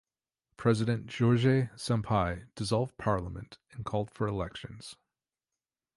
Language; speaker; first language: English; native; English